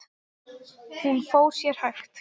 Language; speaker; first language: Icelandic; non-native, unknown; English